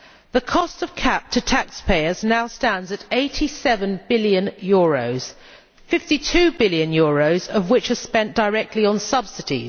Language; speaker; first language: English; native; English